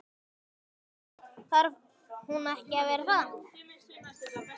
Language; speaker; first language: Icelandic; native; Icelandic